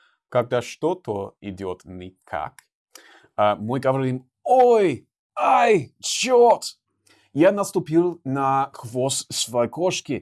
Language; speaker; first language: Russian; non-native, fluent; English